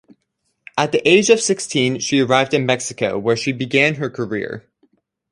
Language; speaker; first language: English; native; English